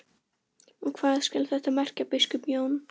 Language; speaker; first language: Icelandic; native; Icelandic